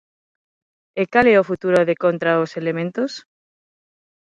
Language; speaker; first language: Galician; non-native, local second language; Spanish